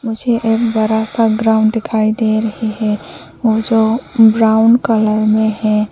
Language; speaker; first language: Hindi; non-native, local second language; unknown